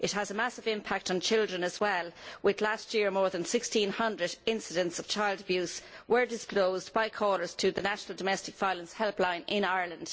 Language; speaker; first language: English; native; English